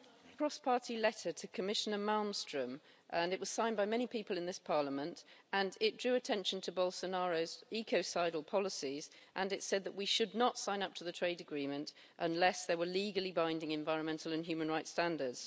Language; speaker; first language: English; native; English